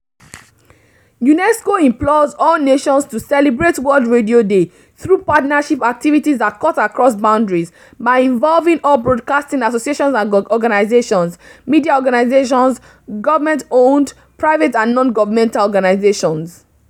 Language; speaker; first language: English; non-native, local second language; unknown